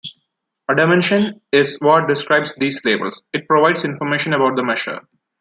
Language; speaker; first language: English; non-native, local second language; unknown